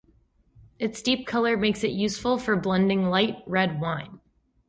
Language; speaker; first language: English; native; English